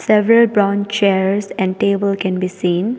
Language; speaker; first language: English; non-native, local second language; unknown